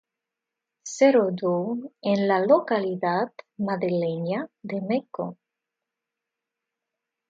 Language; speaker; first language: Spanish; non-native, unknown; Russian